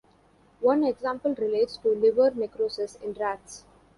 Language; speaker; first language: English; non-native, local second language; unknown